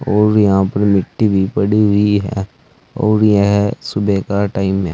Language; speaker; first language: Hindi; native; Hindi